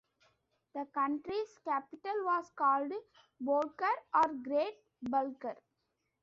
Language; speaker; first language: English; non-native, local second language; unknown